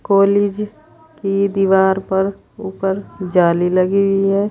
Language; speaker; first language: Hindi; native; Hindi